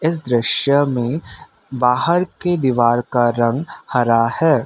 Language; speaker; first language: Hindi; non-native, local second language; Assamese